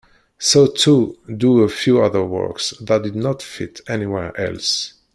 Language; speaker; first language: English; non-native, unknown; Kabyle